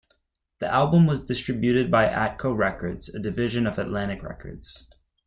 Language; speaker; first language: English; native; English